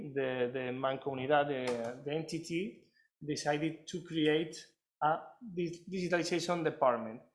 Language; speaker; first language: English; non-native, fluent; Catalan